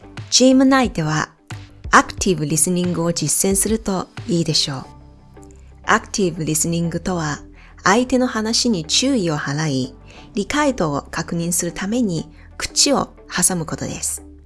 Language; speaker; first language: Japanese; non-native, fluent; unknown